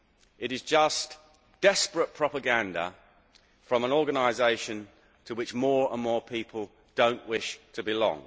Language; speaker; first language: English; native; English